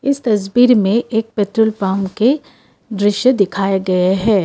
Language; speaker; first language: Hindi; non-native, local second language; Assamese